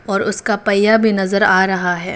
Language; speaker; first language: Hindi; non-native, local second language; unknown